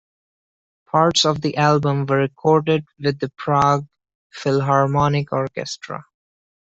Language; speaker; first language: English; non-native, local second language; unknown